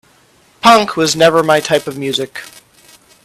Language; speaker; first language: English; native; English